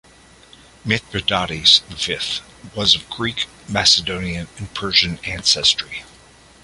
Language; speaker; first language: English; native; English